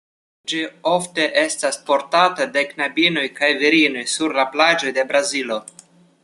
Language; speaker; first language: Esperanto; non-native, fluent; Russian